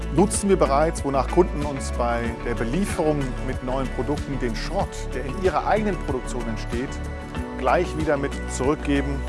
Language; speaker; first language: German; native; German